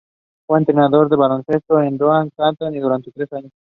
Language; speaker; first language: English; non-native, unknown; Spanish